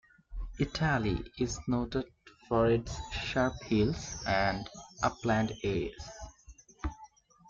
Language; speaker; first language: English; non-native, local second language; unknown